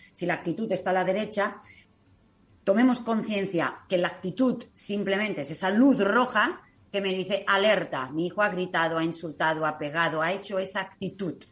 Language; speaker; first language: Spanish; native; Spanish